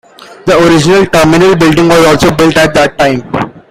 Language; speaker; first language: English; non-native, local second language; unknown